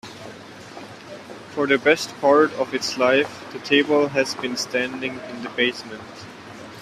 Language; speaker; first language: English; non-native, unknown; German